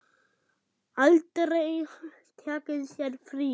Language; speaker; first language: Icelandic; non-native, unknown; German